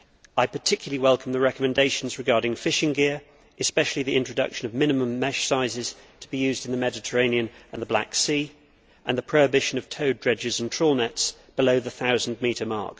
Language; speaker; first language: English; native; English